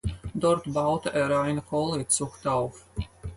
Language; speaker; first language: German; non-native, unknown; Latvian